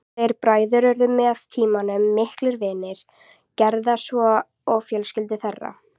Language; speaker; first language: Icelandic; native; Icelandic